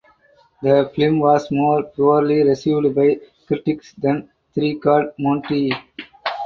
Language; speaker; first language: English; non-native, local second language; Tamil